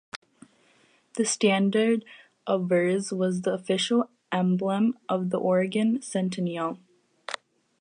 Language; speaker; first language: English; native; English